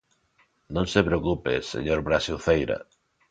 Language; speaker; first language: Galician; non-native, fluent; Spanish